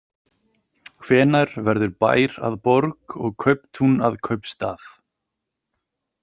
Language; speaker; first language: Icelandic; native; Icelandic